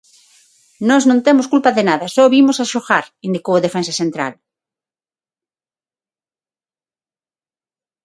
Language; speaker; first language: Galician; non-native, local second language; Spanish